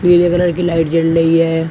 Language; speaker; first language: Hindi; native; Hindi